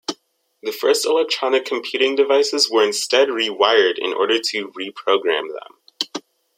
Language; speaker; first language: English; native; English